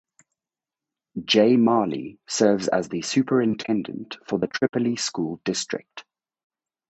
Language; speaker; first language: English; native; English